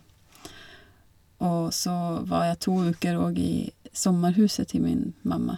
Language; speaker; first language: Norwegian; non-native, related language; Swedish